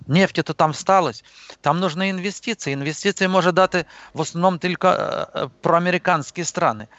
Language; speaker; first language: Russian; non-native, local second language; Belarusian